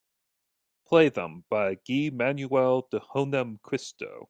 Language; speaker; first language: English; native; English